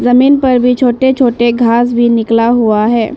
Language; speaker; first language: Hindi; non-native, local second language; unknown